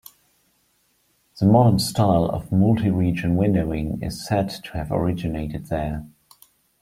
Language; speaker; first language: English; non-native, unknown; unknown